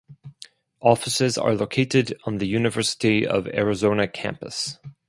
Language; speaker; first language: English; non-native, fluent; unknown